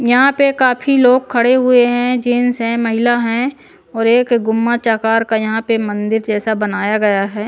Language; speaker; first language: Hindi; non-native, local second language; Punjabi